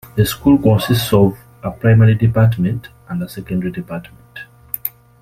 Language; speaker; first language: English; native; English